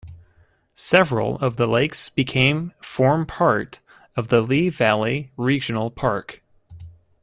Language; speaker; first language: English; native; English